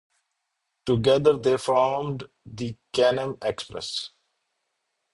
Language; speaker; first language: English; non-native, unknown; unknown